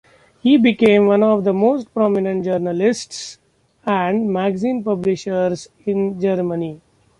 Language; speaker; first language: English; non-native, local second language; Marathi